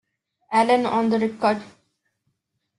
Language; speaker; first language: English; non-native, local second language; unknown